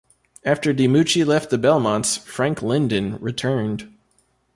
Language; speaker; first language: English; native; English